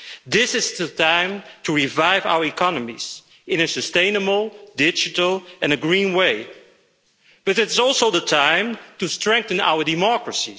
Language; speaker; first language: English; non-native, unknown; Dutch